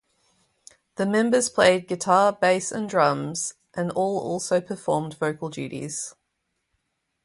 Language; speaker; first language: English; native; English